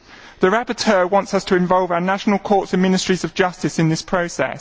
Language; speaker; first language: English; native; English